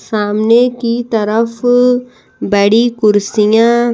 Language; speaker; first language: Hindi; native; Hindi